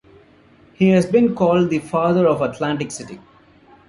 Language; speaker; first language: English; non-native, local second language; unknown